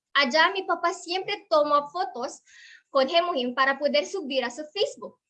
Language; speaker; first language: Spanish; non-native, learner; Filipino